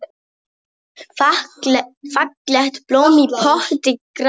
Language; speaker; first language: Icelandic; non-native, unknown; Polish